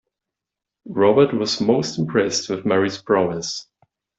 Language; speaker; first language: English; non-native, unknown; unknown